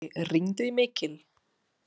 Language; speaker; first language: Icelandic; non-native, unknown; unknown